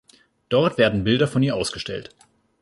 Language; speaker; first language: German; native; German